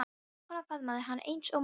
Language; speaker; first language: Icelandic; non-native, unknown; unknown